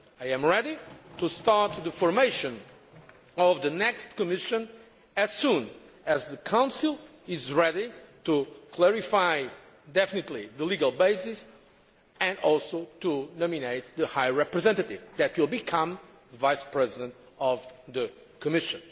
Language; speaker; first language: English; non-native, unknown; Portuguese